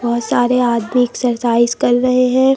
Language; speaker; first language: Hindi; native; Hindi